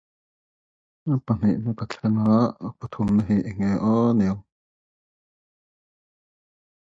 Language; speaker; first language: English; non-native, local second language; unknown